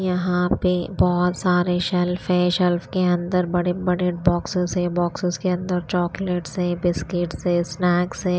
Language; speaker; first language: Hindi; native; Hindi